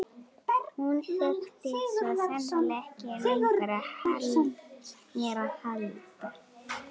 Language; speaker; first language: Icelandic; native; Icelandic